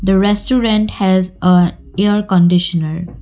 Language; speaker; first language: English; non-native, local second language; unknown